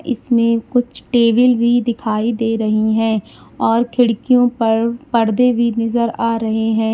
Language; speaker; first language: Hindi; native; Hindi